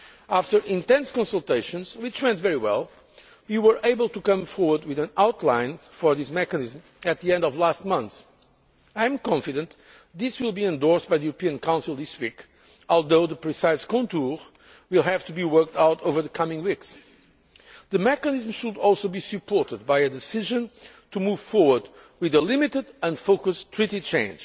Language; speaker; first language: English; non-native, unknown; Portuguese